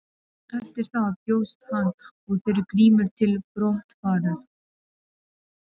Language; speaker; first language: Icelandic; non-native, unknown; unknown